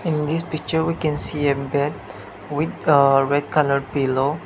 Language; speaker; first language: English; non-native, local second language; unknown